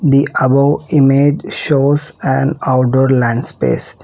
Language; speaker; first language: English; non-native, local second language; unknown